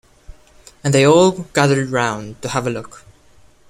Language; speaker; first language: English; non-native, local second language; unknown